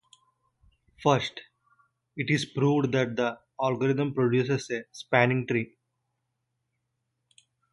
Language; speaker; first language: English; non-native, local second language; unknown